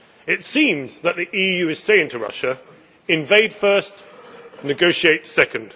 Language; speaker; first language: English; native; English